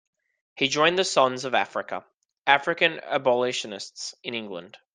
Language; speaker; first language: English; native; English